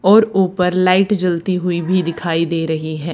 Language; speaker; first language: Hindi; native; Hindi